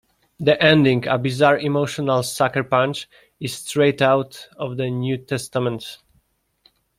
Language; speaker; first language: English; non-native, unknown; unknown